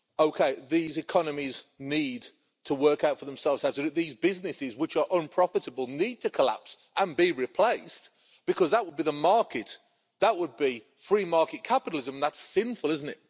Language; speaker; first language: English; native; English